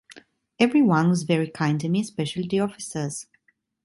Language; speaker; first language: English; non-native, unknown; Italian